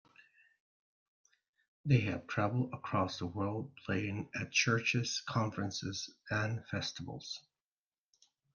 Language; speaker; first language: English; non-native, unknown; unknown